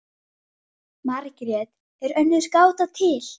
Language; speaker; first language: Icelandic; native; Icelandic